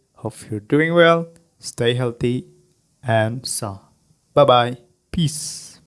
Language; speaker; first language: English; non-native, fluent; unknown